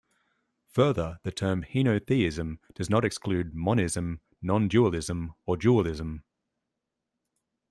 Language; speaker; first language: English; native; English